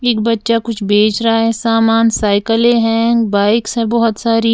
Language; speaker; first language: Hindi; native; Hindi